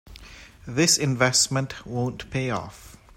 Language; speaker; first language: English; non-native, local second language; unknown